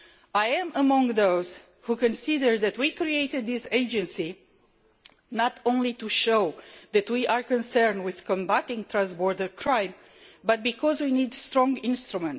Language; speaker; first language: English; non-native, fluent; Romanian